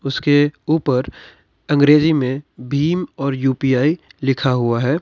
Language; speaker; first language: Hindi; non-native, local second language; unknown